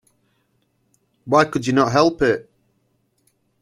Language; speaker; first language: English; native; English